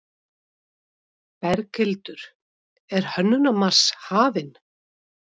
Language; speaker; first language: Icelandic; native; Icelandic